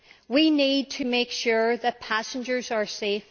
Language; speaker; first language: English; native; English